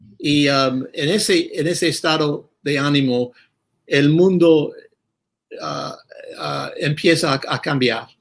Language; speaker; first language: Spanish; non-native, fluent; English